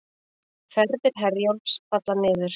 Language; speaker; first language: Icelandic; native; Icelandic